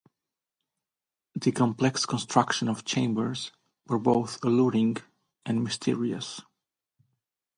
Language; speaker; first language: English; non-native, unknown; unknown